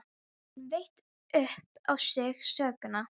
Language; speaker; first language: Icelandic; non-native, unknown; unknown